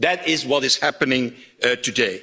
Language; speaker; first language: English; non-native, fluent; Dutch